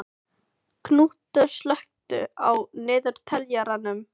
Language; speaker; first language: Icelandic; non-native, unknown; Filipino